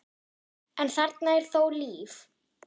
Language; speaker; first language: Icelandic; non-native, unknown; German